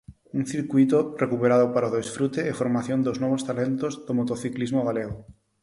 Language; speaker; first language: Galician; non-native, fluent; Spanish